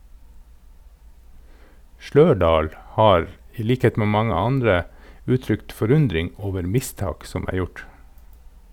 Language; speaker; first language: Norwegian; native; Norwegian